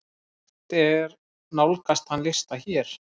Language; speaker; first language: Icelandic; native; Icelandic